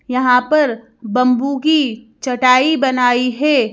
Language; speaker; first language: Hindi; native; Hindi